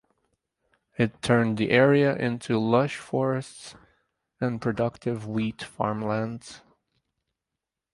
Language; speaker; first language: English; native; English